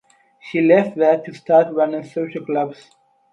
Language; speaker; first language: English; non-native, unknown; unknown